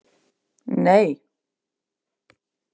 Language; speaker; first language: Icelandic; native; Icelandic